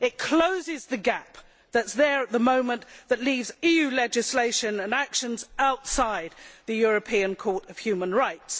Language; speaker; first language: English; native; English